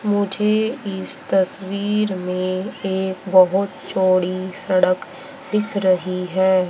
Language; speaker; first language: Hindi; native; Hindi